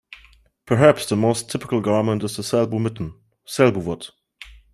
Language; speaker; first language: English; non-native, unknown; German